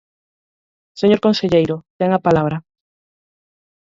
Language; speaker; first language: Galician; native; Galician